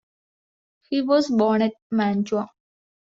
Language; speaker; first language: English; non-native, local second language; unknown